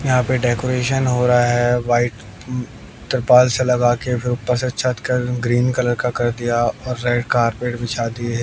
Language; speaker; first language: Hindi; native; Hindi